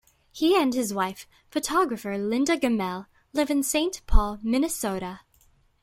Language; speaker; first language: English; native; English